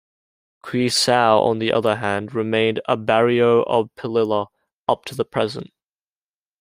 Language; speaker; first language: English; native; English